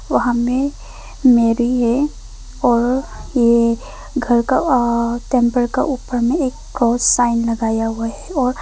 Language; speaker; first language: Hindi; early bilingual, other home language; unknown